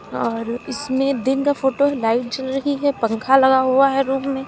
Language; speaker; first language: Hindi; native; Hindi